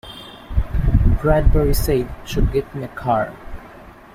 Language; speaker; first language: English; native; English